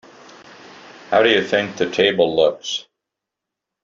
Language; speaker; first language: English; native; English